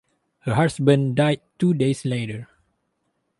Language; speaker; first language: English; non-native, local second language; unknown